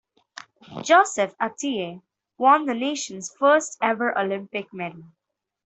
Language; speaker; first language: English; non-native, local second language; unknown